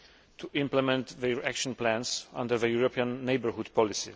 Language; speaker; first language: English; non-native, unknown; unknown